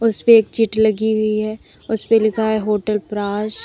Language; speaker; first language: Hindi; native; Hindi